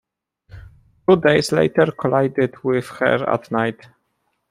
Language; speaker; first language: English; non-native, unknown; Polish